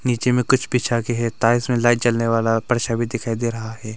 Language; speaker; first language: Hindi; early bilingual, other home language; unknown